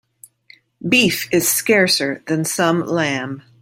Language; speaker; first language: English; native; English